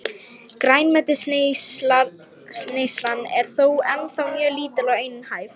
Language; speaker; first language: Icelandic; non-native, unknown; Lithuanian